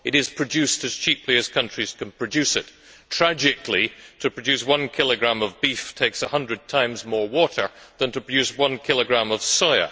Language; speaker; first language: English; native; English